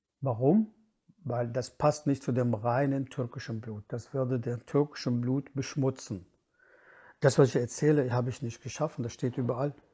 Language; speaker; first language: German; non-native, fluent; Kurdish